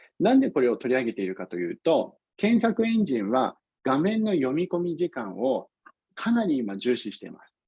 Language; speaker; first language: Japanese; non-native, fluent; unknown